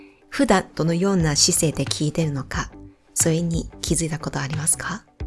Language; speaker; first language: Japanese; non-native, fluent; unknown